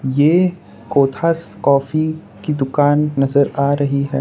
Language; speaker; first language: Hindi; non-native, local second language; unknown